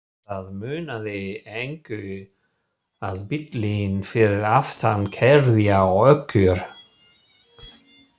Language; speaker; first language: Icelandic; non-native, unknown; German